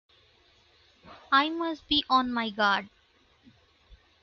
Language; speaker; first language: English; non-native, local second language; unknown